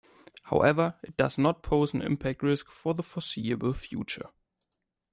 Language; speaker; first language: English; non-native, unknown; German